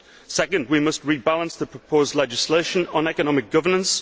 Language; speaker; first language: English; native; English